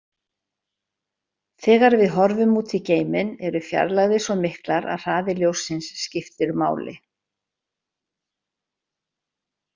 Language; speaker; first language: Icelandic; native; Icelandic